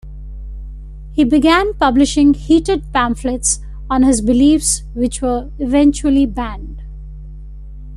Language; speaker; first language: English; non-native, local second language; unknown